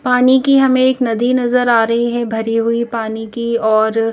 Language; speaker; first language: Hindi; native; Hindi